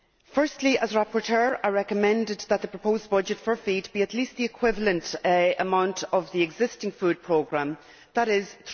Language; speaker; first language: English; native; English